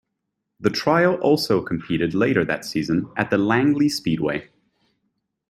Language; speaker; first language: English; native; English